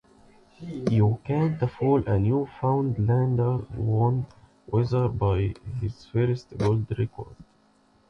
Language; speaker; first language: English; non-native, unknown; Arabic